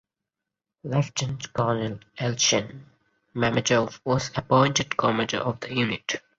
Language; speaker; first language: English; non-native, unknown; Bangla